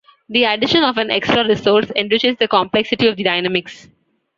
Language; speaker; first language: English; non-native, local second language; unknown